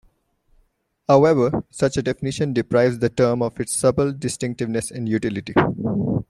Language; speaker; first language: English; non-native, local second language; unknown